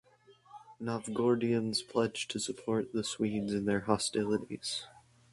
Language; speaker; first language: English; native; English